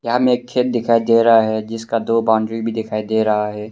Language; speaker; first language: Hindi; early bilingual, other home language; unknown